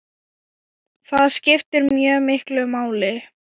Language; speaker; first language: Icelandic; non-native, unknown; Thai